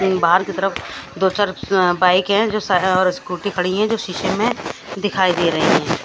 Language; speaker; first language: Hindi; non-native, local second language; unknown